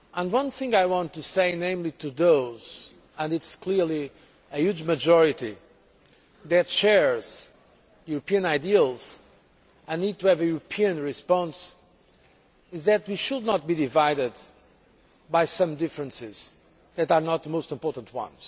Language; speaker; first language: English; non-native, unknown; Portuguese